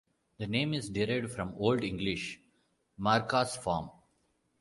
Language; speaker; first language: English; non-native, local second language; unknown